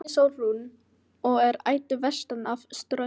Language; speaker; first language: Icelandic; non-native, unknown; Filipino